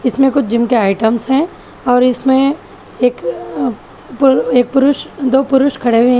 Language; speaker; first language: Hindi; non-native, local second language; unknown